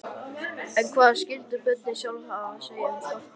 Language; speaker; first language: Icelandic; native; Icelandic